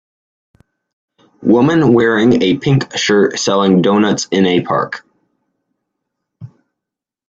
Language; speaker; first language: English; native; English